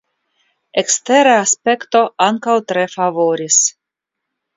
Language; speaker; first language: Esperanto; non-native, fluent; Russian